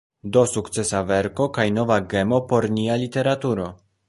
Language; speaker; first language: Esperanto; non-native, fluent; Polish